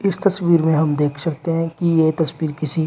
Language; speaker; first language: Hindi; native; Hindi